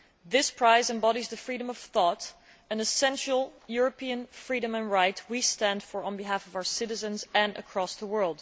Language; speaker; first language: English; non-native, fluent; Dutch